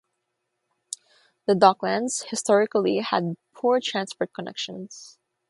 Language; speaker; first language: English; non-native, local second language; Filipino